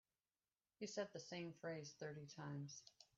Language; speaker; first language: English; native; English